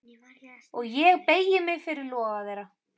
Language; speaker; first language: Icelandic; native; Icelandic